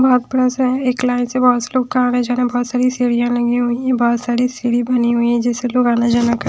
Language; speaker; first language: Hindi; non-native, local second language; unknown